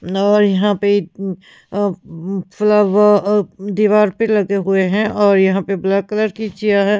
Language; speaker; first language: Hindi; non-native, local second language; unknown